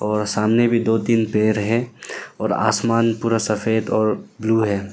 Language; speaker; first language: Hindi; non-native, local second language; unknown